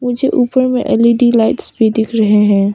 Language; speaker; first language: Hindi; non-native, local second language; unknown